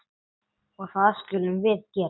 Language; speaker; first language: Icelandic; non-native, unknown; English